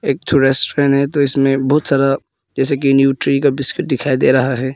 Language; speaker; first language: Hindi; early bilingual, other home language; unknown